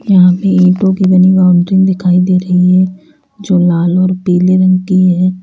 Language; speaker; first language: Hindi; native; Hindi